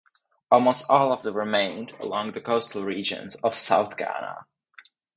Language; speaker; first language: English; non-native, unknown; Czech